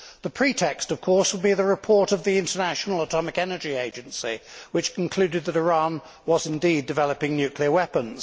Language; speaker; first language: English; native; English